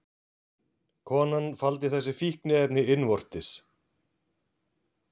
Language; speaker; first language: Icelandic; native; Icelandic